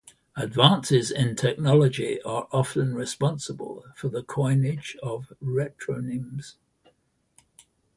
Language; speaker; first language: English; native; English